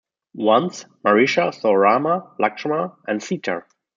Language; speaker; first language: English; non-native, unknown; German